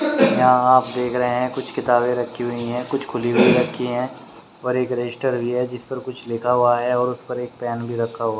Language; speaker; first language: Hindi; native; Hindi